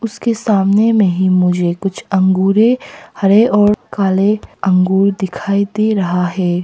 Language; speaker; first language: Hindi; non-native, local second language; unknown